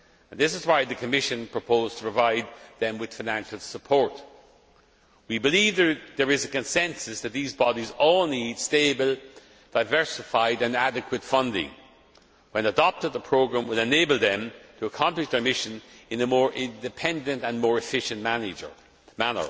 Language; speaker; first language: English; non-native, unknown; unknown